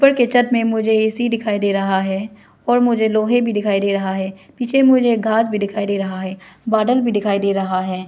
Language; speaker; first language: Hindi; non-native, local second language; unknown